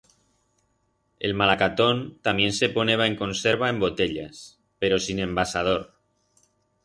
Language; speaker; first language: Aragonese; non-native, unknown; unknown